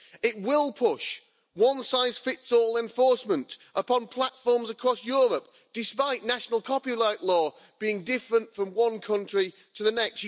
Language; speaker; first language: English; native; English